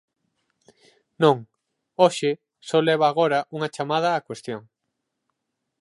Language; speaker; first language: Galician; native; Galician